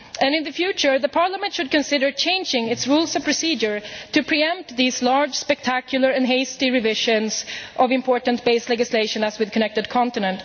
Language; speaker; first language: English; non-native, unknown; Swedish